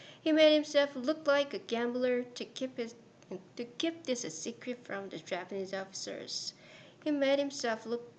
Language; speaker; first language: English; non-native, fluent; Korean